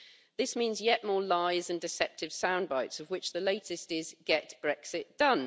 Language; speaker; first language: English; native; English